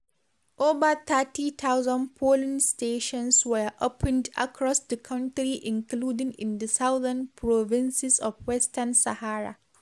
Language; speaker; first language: English; non-native, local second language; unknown